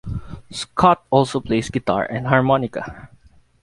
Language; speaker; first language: English; non-native, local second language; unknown